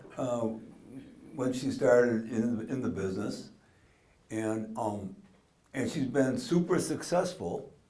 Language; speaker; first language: English; native; English